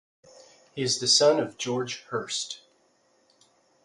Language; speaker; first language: English; native; English